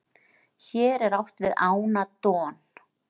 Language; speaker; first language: Icelandic; native; Icelandic